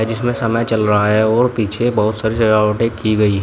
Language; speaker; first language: Hindi; native; Hindi